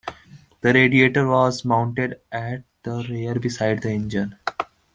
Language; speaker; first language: English; non-native, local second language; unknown